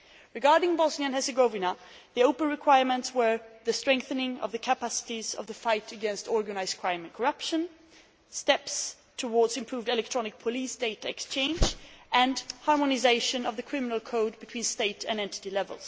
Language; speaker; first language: English; non-native, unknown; Swedish